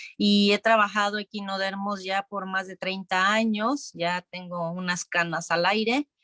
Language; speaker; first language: Spanish; native; Spanish